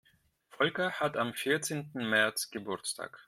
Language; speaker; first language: German; non-native, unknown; Russian